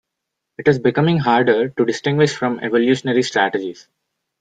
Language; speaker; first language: English; non-native, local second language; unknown